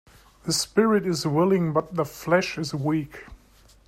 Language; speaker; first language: English; native; English